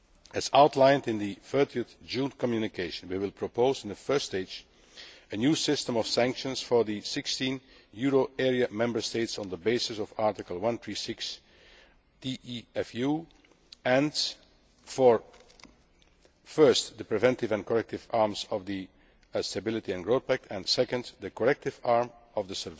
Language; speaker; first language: English; non-native, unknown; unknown